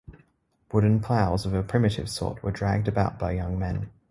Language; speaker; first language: English; native; English